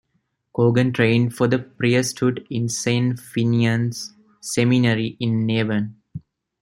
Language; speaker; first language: English; non-native, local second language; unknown